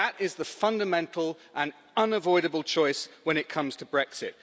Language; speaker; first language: English; native; English